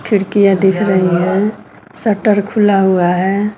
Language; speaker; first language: Hindi; native; Hindi